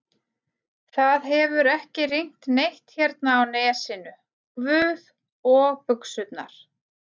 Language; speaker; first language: Icelandic; native; Icelandic